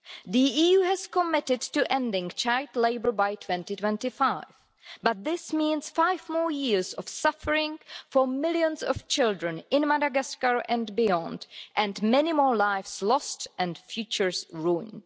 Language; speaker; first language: English; non-native, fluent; Czech